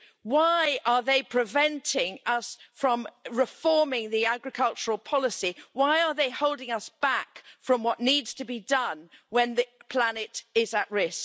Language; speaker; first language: English; native; English